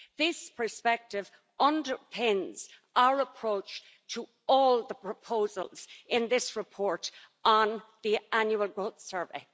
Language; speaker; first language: English; native; English